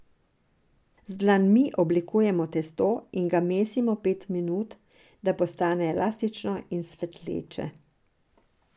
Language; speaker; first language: Slovenian; non-native, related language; Serbian